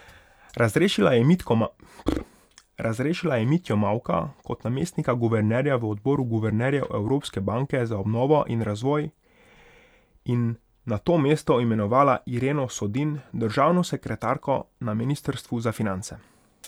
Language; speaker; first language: Slovenian; non-native, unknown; Hungarian